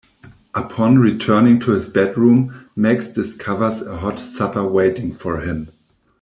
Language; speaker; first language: English; non-native, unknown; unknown